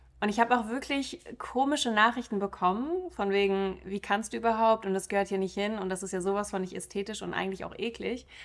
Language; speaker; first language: German; early bilingual, other home language; Russian